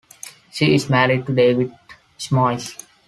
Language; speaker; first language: English; non-native, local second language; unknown